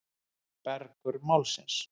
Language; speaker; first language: Icelandic; native; Icelandic